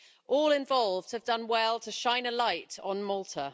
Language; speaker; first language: English; native; English